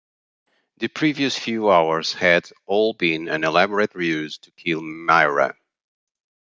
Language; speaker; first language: English; non-native, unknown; Portuguese